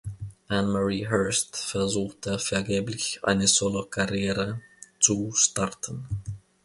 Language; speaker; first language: German; non-native, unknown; Finnish